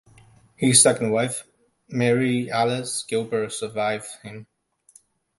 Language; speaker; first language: English; non-native, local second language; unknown